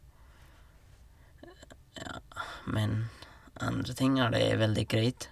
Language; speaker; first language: Norwegian; non-native, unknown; Nepali